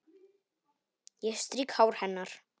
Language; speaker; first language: Icelandic; non-native, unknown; Polish